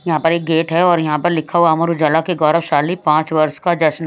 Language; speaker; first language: Hindi; native; Hindi